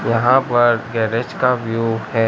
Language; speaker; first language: Hindi; non-native, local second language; Gujarati